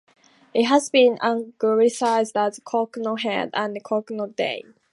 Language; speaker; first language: English; native; English